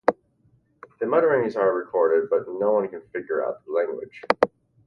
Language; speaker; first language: English; native; English